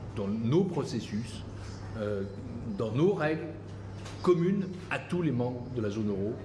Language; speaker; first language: French; native; French